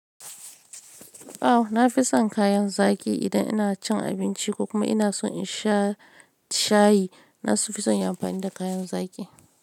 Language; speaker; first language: Hausa; non-native, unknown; Yoruba